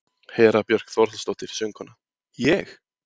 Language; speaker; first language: Icelandic; native; Icelandic